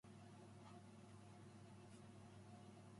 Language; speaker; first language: English; non-native, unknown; Japanese